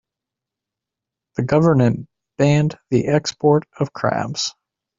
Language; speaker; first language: English; native; English